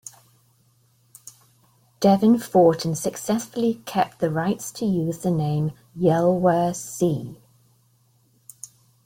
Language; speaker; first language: English; native; English